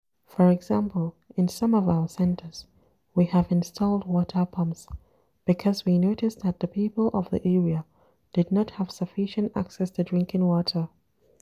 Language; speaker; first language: English; non-native, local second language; Hausa